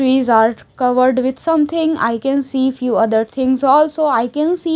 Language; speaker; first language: English; non-native, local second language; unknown